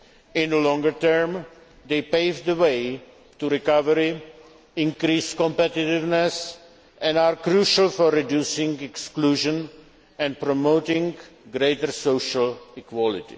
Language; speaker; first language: English; non-native, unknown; Czech